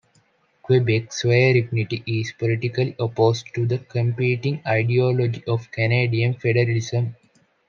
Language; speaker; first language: English; non-native, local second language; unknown